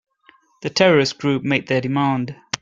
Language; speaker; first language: English; native; English